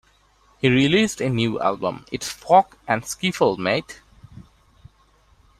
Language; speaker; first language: English; non-native, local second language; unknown